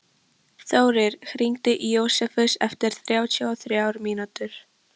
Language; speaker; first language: Icelandic; non-native, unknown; Polish